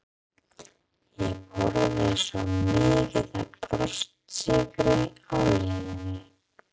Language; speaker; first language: Icelandic; non-native, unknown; English